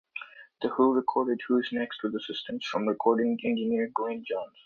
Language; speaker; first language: English; native; English